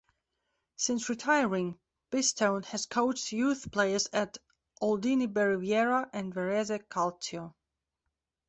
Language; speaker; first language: English; non-native, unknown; Belarusian